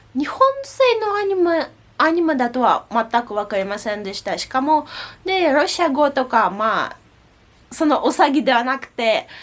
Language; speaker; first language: Japanese; non-native, fluent; Russian